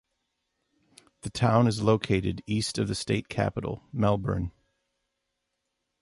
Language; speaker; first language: English; native; English